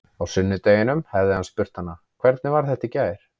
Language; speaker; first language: Icelandic; native; Icelandic